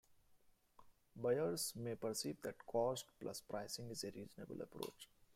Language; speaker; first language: English; non-native, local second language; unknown